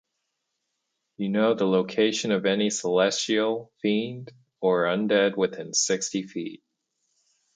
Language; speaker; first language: English; native; English